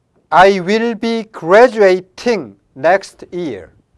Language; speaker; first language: English; non-native, fluent; Korean